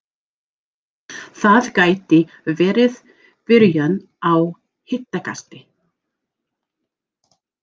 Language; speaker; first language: Icelandic; non-native, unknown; English